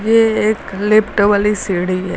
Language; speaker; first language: Hindi; native; Hindi